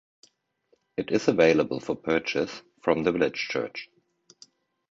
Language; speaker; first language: English; non-native, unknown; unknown